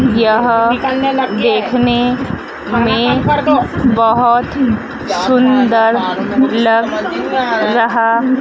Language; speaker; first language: Hindi; native; Hindi